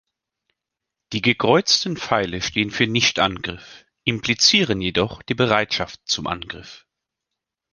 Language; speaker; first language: German; native; German